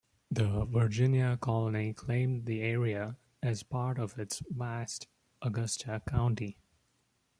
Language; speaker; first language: English; non-native, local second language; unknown